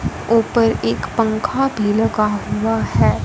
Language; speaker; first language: Hindi; non-native, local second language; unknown